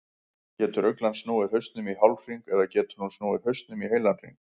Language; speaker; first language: Icelandic; native; Icelandic